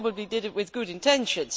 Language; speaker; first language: English; non-native, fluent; Dutch